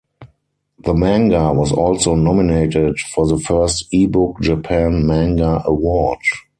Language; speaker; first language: English; non-native, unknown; German